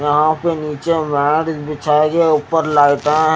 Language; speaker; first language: Hindi; native; Hindi